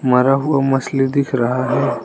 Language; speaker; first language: Hindi; non-native, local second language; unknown